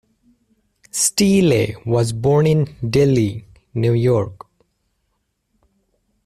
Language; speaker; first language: English; native; English